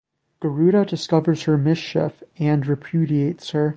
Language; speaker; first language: English; native; English